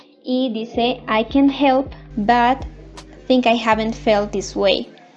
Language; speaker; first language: English; non-native, fluent; Spanish